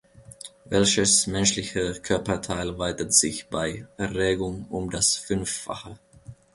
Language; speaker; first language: German; non-native, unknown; Finnish